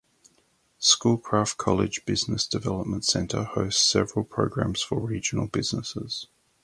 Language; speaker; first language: English; native; English